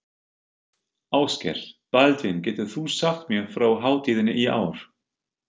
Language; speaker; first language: Icelandic; non-native, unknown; German